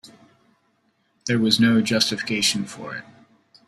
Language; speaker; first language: English; native; English